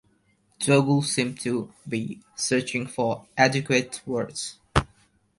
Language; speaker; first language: English; non-native, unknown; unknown